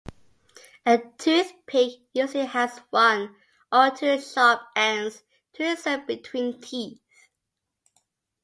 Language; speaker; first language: English; native; English